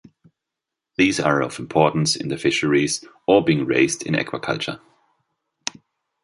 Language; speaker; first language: English; non-native, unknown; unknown